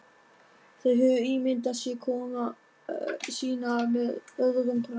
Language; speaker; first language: Icelandic; non-native, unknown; German